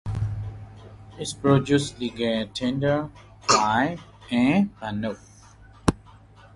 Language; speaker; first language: English; non-native, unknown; Burmese